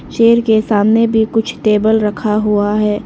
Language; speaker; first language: Hindi; early bilingual, other home language; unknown